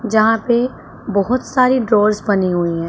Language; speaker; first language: Hindi; non-native, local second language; Punjabi